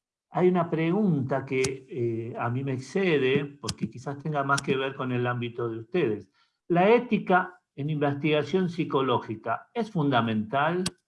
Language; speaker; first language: Spanish; native; Spanish